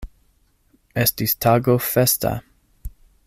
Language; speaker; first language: Esperanto; non-native, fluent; English